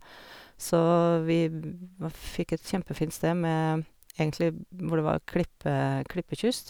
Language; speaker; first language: Norwegian; native; Norwegian